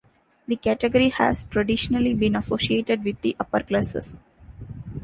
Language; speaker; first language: English; non-native, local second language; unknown